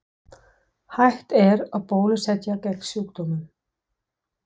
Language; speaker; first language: Icelandic; non-native, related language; Danish